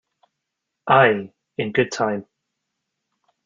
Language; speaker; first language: English; native; English